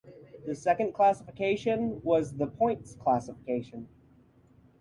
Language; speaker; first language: English; native; English